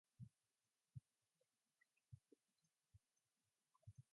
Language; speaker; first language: English; non-native, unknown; Mongolian